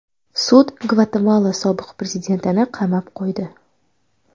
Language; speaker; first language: Uzbek; non-native, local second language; Russian